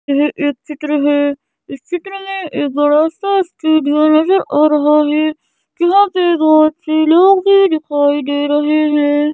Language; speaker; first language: Hindi; native; Hindi